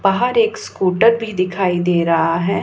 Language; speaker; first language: Hindi; non-native, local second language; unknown